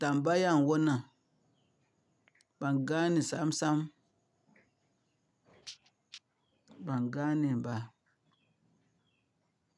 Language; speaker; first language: Hausa; non-native, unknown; Yoruba